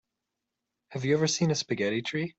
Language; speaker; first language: English; native; English